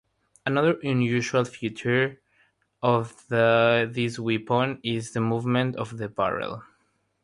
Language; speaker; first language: English; non-native, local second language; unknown